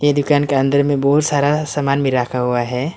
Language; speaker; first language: Hindi; early bilingual, other home language; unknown